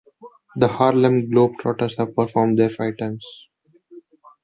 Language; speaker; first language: English; non-native, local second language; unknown